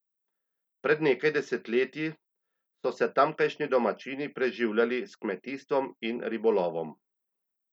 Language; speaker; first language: Slovenian; native; Slovenian